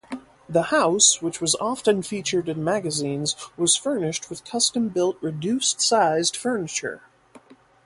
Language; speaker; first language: English; native; English